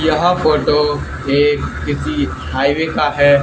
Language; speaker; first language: Hindi; native; Hindi